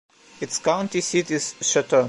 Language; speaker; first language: English; non-native, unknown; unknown